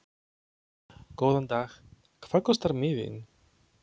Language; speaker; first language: Icelandic; non-native, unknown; Polish